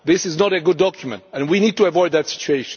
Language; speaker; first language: English; non-native, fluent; Czech